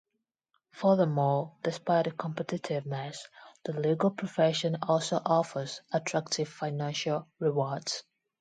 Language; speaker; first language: English; non-native, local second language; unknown